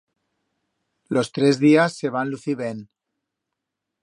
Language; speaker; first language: Aragonese; native; Aragonese